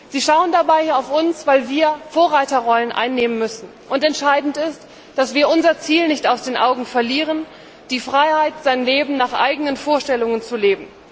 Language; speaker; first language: German; native; German